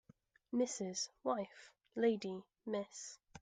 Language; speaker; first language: English; native; English